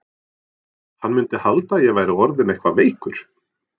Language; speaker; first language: Icelandic; non-native, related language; Norwegian